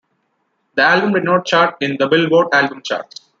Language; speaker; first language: English; non-native, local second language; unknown